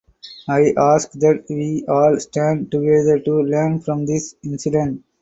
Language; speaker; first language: English; non-native, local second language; Tamil